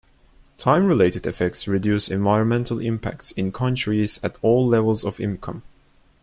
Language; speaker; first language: English; non-native, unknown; Turkish